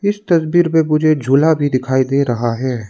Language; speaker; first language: Hindi; non-native, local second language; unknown